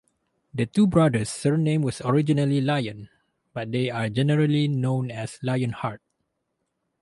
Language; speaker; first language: English; non-native, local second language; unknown